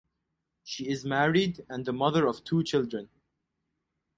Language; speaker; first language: English; non-native, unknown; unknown